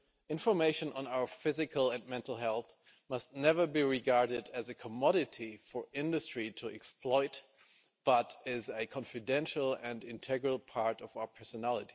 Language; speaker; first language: English; non-native, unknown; German